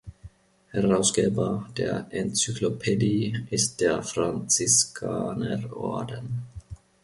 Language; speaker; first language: German; non-native, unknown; Finnish